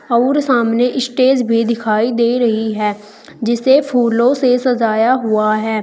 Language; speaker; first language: Hindi; native; Hindi